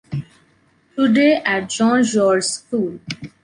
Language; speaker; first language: English; non-native, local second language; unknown